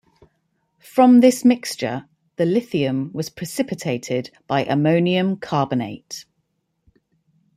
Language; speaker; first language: English; native; English